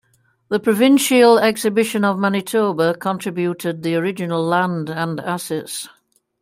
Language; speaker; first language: English; native; English